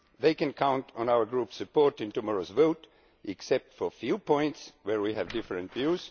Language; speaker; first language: English; non-native, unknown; Estonian